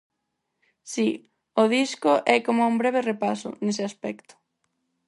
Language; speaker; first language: Galician; non-native, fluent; Spanish